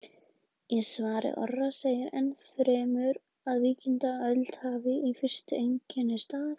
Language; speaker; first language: Icelandic; native; Icelandic